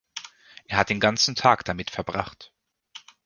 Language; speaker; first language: German; native; German